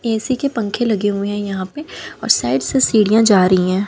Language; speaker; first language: Hindi; native; Hindi